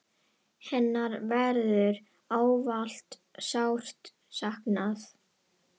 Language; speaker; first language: Icelandic; non-native, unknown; Indonesian